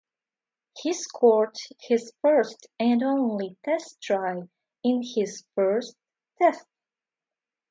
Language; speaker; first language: English; non-native, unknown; Russian